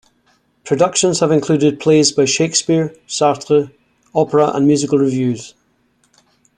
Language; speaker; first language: English; native; English